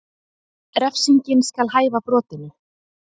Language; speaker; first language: Icelandic; native; Icelandic